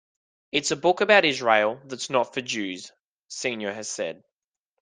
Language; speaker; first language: English; native; English